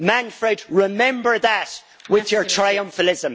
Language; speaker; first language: English; native; English